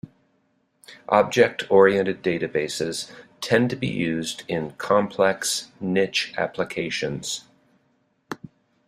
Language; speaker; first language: English; native; English